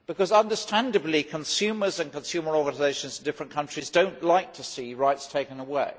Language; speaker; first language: English; native; English